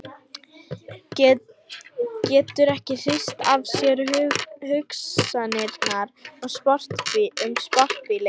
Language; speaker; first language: Icelandic; non-native, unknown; Lithuanian